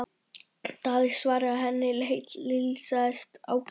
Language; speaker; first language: Icelandic; native; Icelandic